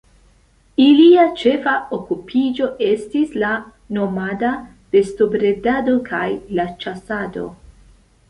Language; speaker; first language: Esperanto; non-native, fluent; Central Kurdish